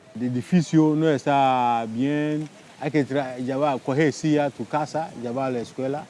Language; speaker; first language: Spanish; non-native, learner; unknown